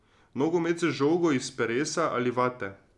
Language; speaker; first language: Slovenian; native; Slovenian